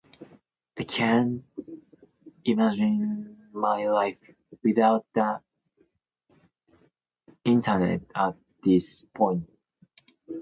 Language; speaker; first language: English; non-native, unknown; Japanese